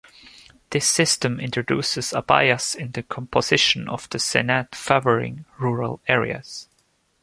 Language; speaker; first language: English; non-native, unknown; German